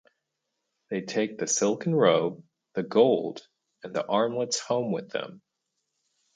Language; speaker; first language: English; native; English